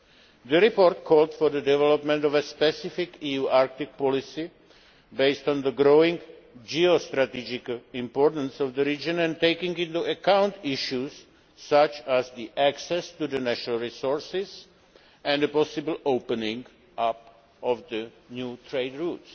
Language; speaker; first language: English; non-native, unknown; Czech